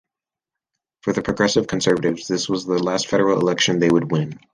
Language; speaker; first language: English; native; English